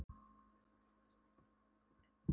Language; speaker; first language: Icelandic; non-native, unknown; Polish